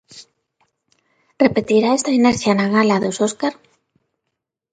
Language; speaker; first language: Galician; non-native, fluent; Spanish